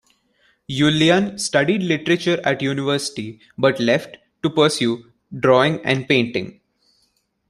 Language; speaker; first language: English; non-native, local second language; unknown